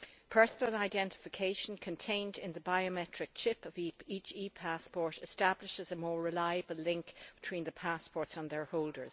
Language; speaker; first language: English; native; English